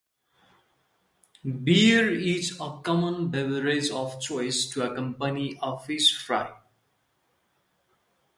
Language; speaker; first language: English; non-native, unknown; Nepali